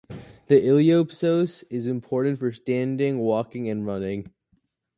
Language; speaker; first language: English; native; English